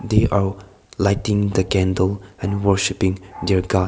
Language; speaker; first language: English; non-native, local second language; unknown